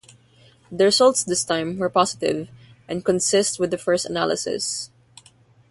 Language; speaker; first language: English; non-native, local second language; Filipino